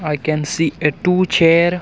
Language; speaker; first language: English; non-native, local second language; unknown